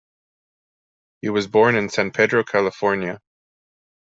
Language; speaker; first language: English; non-native, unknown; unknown